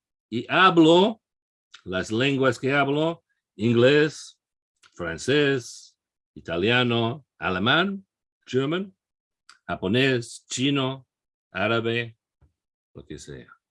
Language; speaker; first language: Spanish; non-native, fluent; English